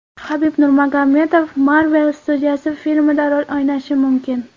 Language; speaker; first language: Uzbek; non-native, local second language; Kara-Kalpak